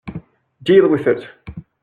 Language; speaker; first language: English; non-native, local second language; French